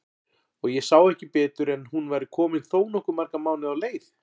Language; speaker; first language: Icelandic; native; Icelandic